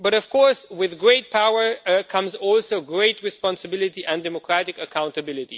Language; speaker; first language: English; non-native, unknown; Romanian